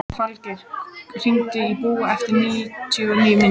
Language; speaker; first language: Icelandic; native; Icelandic